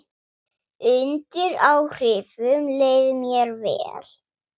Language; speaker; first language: Icelandic; non-native, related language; Swedish